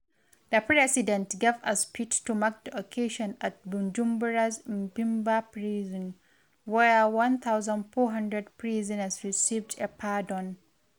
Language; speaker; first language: English; non-native, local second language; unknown